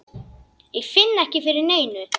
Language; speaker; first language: Icelandic; native; Icelandic